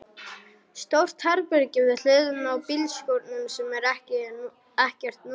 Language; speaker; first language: Icelandic; non-native, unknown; German